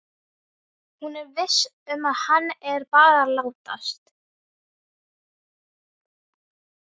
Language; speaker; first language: Icelandic; non-native, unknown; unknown